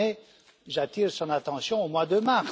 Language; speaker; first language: French; non-native, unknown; Romanian